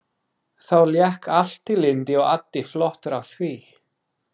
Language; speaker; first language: Icelandic; non-native, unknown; English